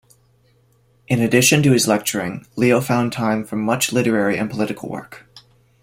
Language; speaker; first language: English; native; English